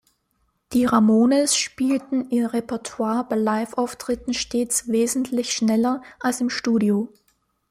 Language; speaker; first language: German; native; German